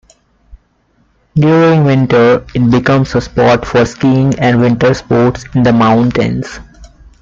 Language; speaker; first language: English; non-native, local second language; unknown